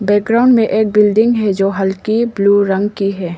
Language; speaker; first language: Hindi; non-native, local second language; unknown